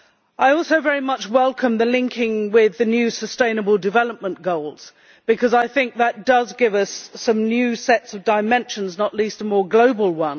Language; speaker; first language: English; native; English